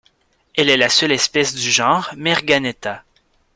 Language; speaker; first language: French; native; French